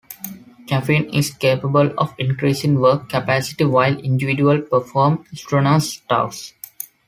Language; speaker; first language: English; non-native, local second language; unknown